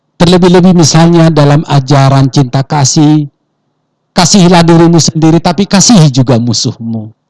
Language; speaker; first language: Indonesian; non-native, local second language; Batak Toba